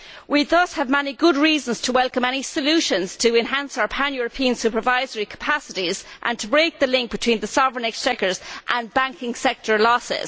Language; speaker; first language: English; native; English